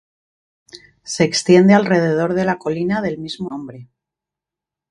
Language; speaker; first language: Spanish; native; Spanish